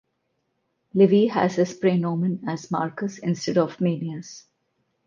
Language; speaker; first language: English; non-native, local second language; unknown